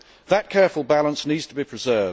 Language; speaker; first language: English; native; English